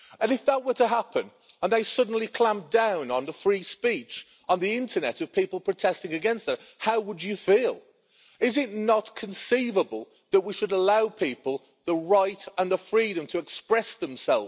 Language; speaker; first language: English; native; English